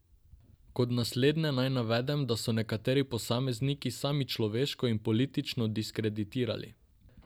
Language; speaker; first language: Slovenian; non-native, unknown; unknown